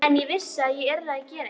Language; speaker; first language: Icelandic; native; Icelandic